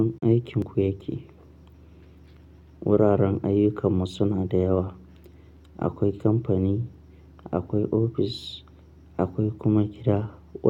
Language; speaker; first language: Hausa; non-native, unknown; Akan